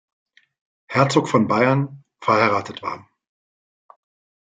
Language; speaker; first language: German; native; German